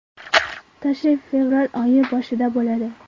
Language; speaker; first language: Uzbek; non-native, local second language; Kara-Kalpak